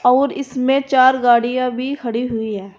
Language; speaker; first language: Hindi; native; Hindi